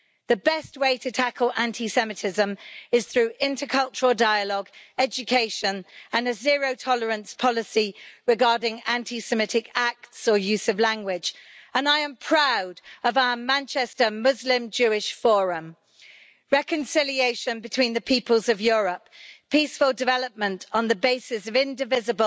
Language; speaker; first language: English; native; English